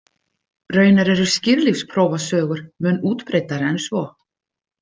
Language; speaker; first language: Icelandic; native; Icelandic